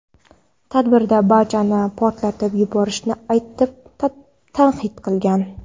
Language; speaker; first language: Uzbek; non-native, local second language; Kara-Kalpak